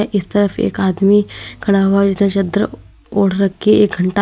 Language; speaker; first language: Hindi; native; Hindi